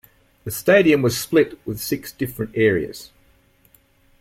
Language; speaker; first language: English; native; English